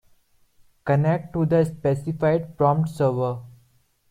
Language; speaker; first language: English; non-native, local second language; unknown